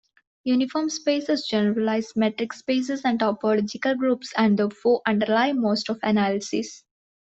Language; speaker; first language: English; non-native, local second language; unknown